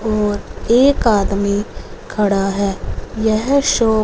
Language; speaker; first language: Hindi; non-native, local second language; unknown